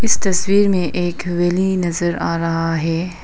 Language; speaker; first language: Hindi; non-native, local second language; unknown